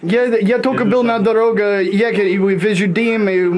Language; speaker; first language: Russian; non-native, learner; English